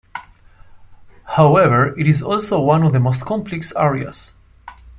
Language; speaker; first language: English; non-native, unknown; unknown